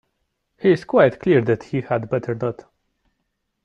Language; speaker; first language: English; non-native, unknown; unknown